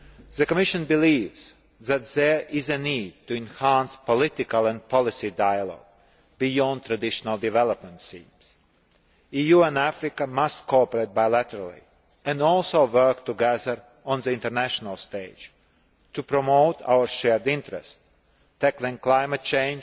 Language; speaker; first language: English; non-native, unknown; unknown